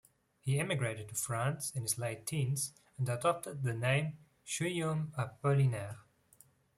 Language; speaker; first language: English; non-native, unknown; Swiss German